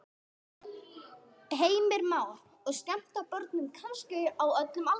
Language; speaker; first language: Icelandic; non-native, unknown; English